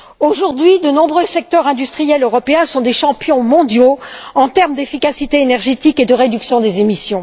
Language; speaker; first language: French; native; French